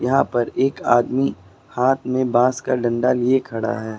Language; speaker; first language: Hindi; native; Hindi